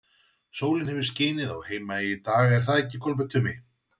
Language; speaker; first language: Icelandic; native; Icelandic